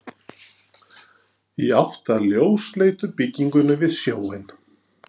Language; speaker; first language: Icelandic; non-native, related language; Norwegian